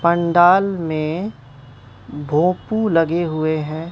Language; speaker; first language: Hindi; non-native, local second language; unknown